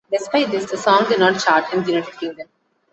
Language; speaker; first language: English; non-native, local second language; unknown